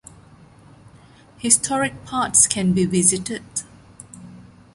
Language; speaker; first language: English; non-native, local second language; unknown